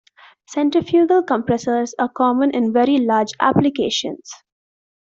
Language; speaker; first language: English; non-native, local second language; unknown